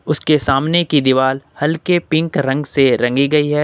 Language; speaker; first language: Hindi; native; Hindi